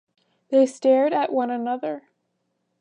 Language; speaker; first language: English; native; English